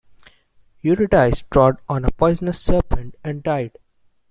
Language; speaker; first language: English; non-native, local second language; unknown